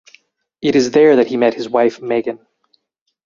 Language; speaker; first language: English; native; English